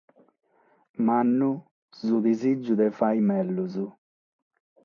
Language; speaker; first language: Sardinian; non-native, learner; Catalan